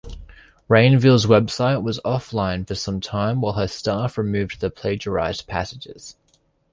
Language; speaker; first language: English; native; English